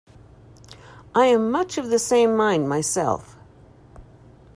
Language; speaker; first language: English; native; English